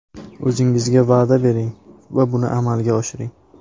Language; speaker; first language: Uzbek; native; Uzbek